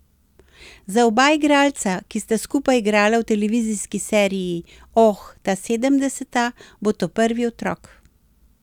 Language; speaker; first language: Slovenian; native; Slovenian